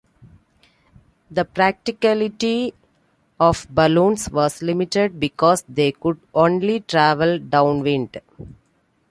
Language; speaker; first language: English; non-native, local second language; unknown